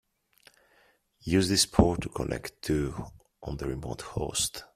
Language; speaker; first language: English; native; English